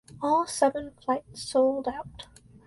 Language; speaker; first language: English; native; English